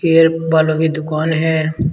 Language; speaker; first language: Hindi; native; Hindi